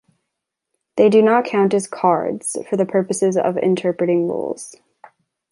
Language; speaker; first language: English; native; English